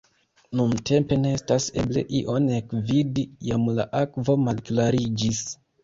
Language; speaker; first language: Esperanto; non-native, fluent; Kinyarwanda